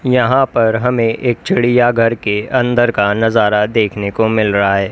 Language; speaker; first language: Hindi; native; Hindi